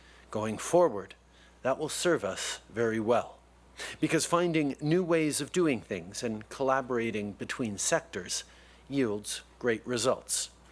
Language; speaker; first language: English; native; English